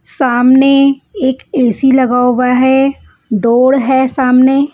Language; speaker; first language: Hindi; non-native, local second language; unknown